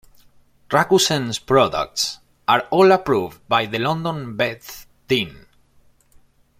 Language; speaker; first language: English; non-native, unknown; Spanish